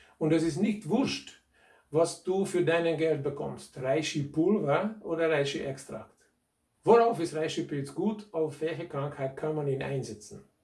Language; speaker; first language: German; non-native, fluent; Hungarian